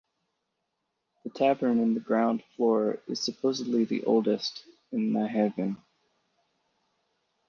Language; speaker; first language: English; native; English